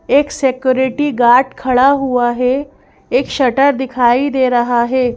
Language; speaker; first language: Hindi; native; Hindi